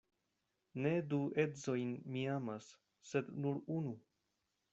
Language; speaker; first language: Esperanto; non-native, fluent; Spanish